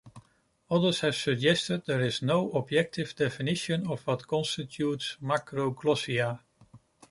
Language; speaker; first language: English; non-native, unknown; Dutch